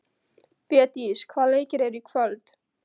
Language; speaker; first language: Icelandic; non-native, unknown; Polish